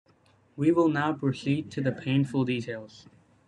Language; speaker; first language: English; native; English